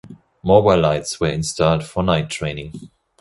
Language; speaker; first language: English; non-native, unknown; German